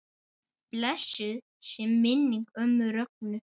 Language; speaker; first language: Icelandic; native; Icelandic